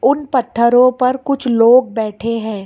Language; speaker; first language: Hindi; non-native, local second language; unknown